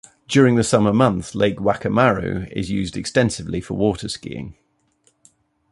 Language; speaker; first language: English; native; English